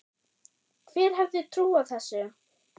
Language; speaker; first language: Icelandic; non-native, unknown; German